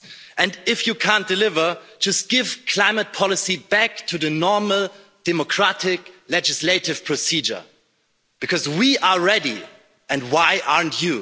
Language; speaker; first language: English; non-native, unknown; German